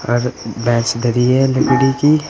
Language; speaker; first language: Hindi; native; Hindi